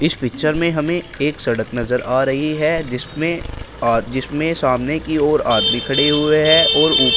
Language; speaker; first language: Hindi; native; Hindi